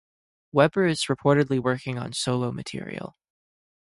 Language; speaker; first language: English; native; English